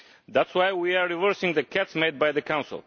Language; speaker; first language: English; non-native, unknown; Bulgarian